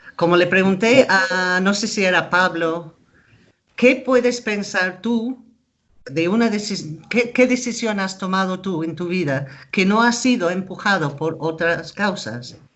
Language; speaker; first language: Spanish; non-native, fluent; English